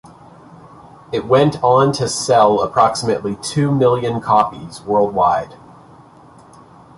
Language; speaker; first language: English; native; English